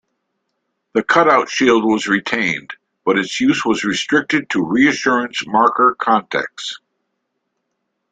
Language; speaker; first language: English; native; English